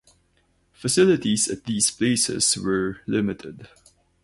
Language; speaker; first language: English; non-native, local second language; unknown